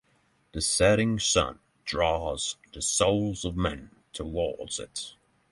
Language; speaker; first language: English; non-native, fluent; Norwegian